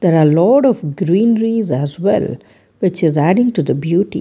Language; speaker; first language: English; non-native, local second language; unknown